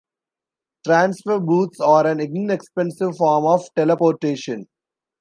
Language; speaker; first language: English; non-native, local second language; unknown